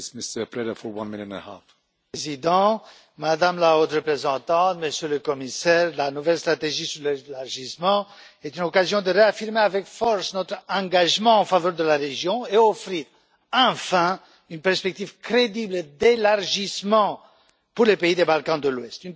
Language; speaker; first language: French; non-native, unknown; Romanian